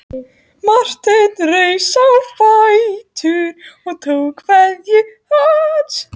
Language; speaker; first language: Icelandic; native; Icelandic